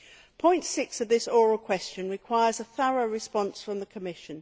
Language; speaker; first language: English; native; English